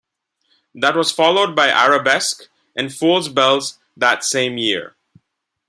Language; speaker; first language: English; non-native, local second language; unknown